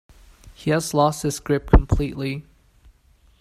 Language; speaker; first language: English; non-native, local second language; Cantonese